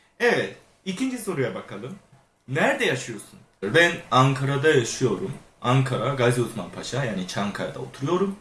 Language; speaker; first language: Turkish; non-native, fluent; Korean